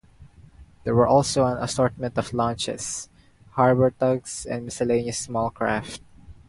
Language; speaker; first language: English; non-native, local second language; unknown